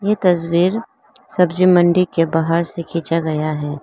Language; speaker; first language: Hindi; non-native, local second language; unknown